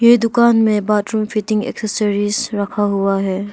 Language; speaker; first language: Hindi; non-native, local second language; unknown